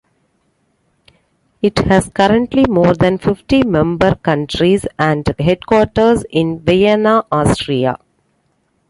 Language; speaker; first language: English; non-native, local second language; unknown